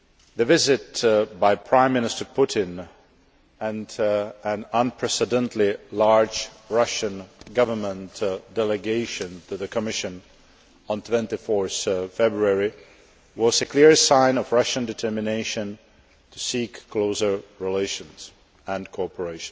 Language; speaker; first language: English; non-native, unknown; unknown